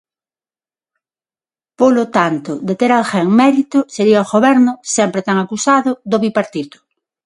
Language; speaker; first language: Galician; non-native, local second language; Spanish